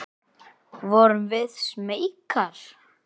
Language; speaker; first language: Icelandic; native; Icelandic